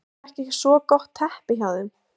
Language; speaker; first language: Icelandic; native; Icelandic